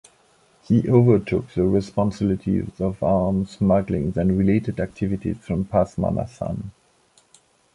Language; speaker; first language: English; non-native, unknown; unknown